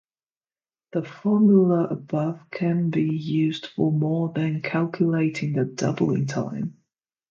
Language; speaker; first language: English; non-native, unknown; Chinese